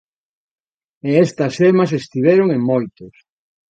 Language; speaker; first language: Galician; native; Galician